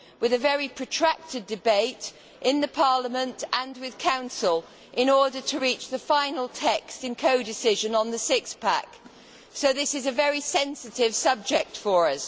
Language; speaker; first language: English; native; English